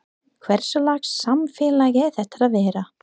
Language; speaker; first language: Icelandic; non-native, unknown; English